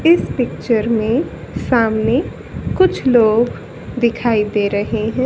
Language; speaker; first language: Hindi; native; Hindi